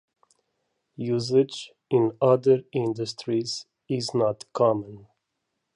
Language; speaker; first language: English; native; English